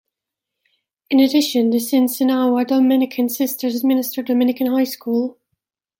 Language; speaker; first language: English; non-native, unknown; Dutch